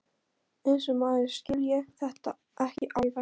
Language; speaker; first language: Icelandic; non-native, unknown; Polish